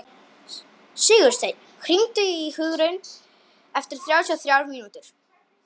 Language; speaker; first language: Icelandic; non-native, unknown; Polish